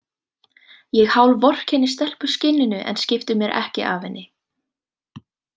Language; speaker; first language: Icelandic; native; Icelandic